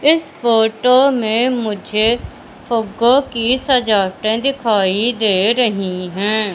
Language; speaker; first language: Hindi; native; Hindi